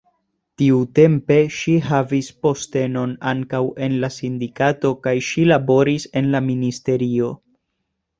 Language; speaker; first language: Esperanto; non-native, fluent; Spanish